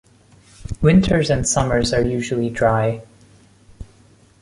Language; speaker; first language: English; non-native, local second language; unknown